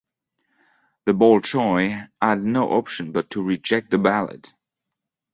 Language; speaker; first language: English; non-native, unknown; French